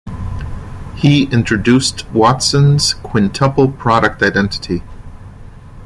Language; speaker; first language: English; non-native, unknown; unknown